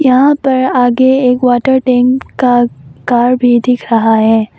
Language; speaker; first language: Hindi; non-native, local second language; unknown